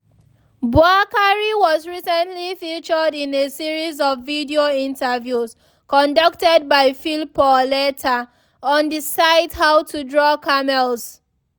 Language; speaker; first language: English; non-native, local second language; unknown